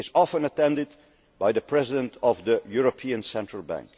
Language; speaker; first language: English; non-native, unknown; Dutch